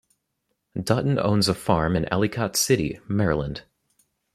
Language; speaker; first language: English; native; English